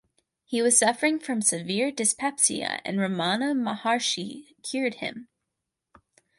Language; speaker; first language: English; native; English